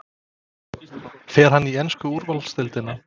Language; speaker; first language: Icelandic; non-native, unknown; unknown